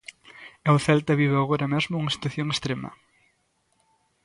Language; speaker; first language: Galician; native; Galician